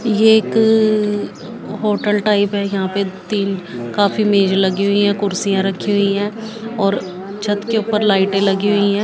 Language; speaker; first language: Hindi; native; Hindi